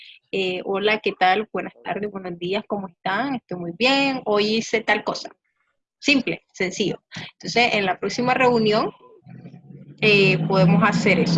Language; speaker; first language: Spanish; native; Spanish